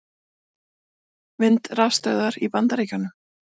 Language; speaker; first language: Icelandic; native; Icelandic